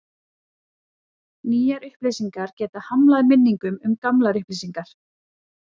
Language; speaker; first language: Icelandic; native; Icelandic